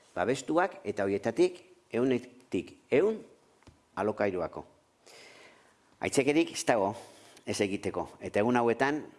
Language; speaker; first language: Basque; native; Basque